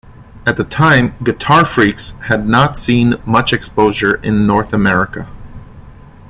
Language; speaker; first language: English; non-native, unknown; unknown